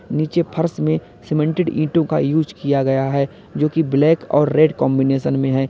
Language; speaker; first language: Hindi; native; Hindi